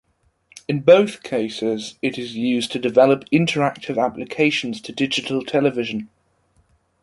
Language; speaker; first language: English; non-native, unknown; German